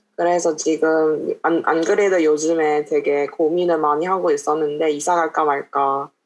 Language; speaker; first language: Korean; non-native, fluent; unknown